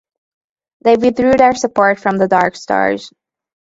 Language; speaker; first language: English; non-native, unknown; Hungarian